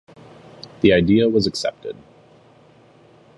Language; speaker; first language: English; native; English